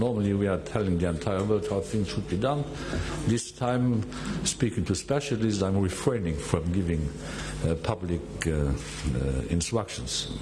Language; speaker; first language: English; non-native, fluent; Luxembourgish